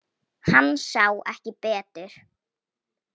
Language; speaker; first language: Icelandic; non-native, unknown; Polish